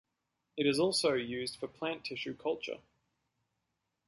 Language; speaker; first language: English; native; English